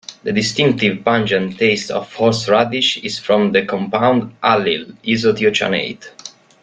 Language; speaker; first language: English; non-native, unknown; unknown